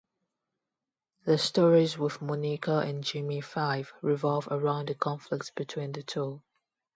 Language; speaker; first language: English; non-native, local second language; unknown